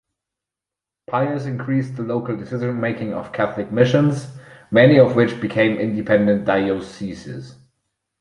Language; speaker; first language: English; non-native, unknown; German